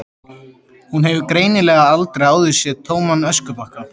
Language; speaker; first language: Icelandic; native; Icelandic